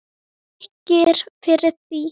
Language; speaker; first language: Icelandic; native; Icelandic